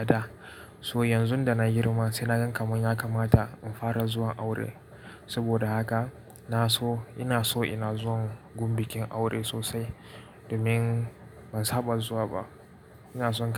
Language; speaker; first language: Hausa; native; Hausa